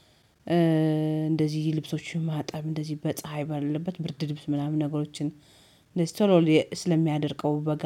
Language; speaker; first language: Amharic; native; Amharic